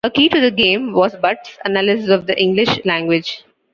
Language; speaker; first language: English; non-native, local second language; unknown